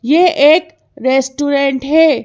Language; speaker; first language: Hindi; native; Hindi